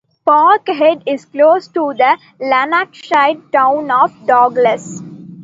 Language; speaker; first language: English; non-native, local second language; Tamil